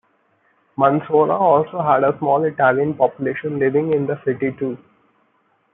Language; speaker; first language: English; non-native, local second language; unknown